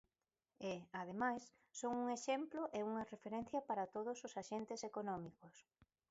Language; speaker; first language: Galician; native; Galician